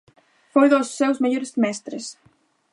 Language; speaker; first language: Galician; native; Galician